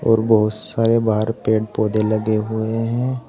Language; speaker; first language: Hindi; native; Hindi